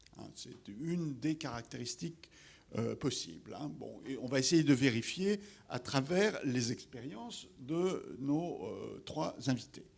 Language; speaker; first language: French; native; French